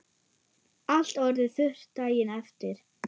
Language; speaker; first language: Icelandic; non-native, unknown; German